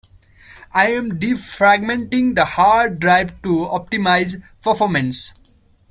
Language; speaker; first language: English; non-native, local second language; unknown